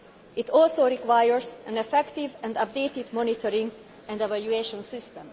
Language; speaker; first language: English; non-native, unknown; Hungarian